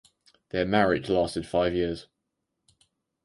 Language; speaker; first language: English; native; English